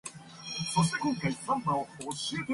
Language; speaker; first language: English; non-native, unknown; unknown